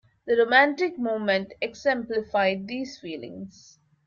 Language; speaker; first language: English; non-native, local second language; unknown